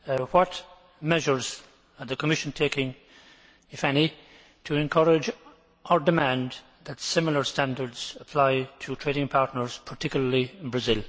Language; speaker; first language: English; native; English